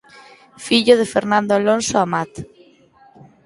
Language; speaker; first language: Galician; native; Galician